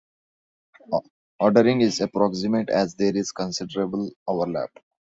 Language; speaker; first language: English; non-native, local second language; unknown